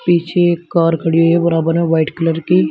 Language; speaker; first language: Hindi; native; Hindi